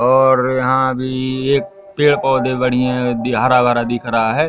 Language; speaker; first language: Hindi; native; Hindi